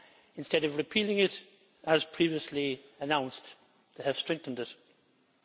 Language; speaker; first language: English; native; English